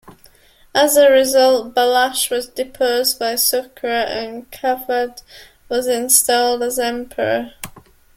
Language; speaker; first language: English; native; English